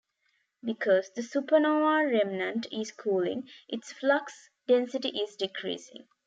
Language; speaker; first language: English; non-native, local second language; Tamil